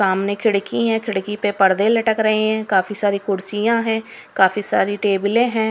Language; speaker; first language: Hindi; native; Hindi